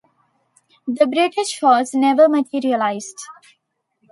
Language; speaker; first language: English; non-native, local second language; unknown